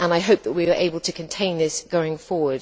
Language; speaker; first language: English; native; English